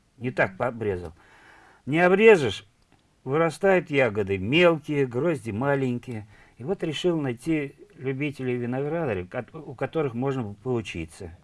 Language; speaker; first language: Russian; non-native, local second language; Tatar